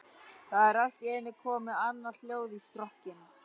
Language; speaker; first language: Icelandic; native; Icelandic